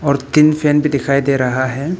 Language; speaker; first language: Hindi; non-native, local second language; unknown